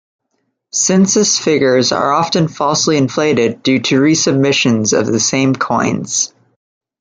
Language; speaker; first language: English; native; English